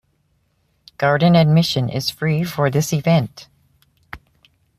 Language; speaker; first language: English; native; English